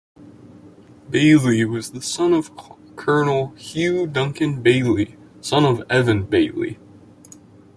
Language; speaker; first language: English; native; English